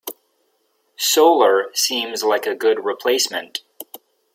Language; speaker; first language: English; native; English